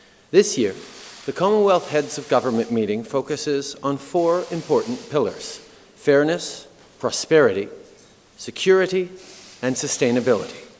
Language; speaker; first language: English; early bilingual, other home language; French